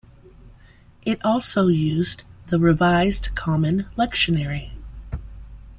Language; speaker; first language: English; native; English